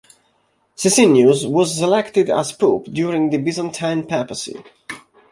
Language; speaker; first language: English; non-native, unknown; Italian